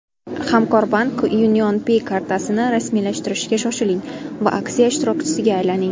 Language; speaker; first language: Uzbek; native; Uzbek